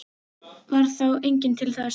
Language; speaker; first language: Icelandic; non-native, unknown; Filipino